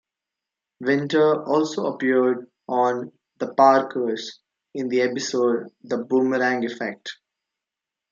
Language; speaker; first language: English; non-native, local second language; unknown